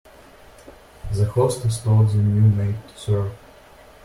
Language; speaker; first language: English; non-native, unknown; Russian